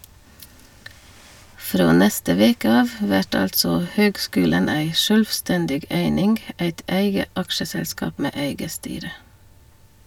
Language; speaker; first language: Norwegian; non-native, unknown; Hungarian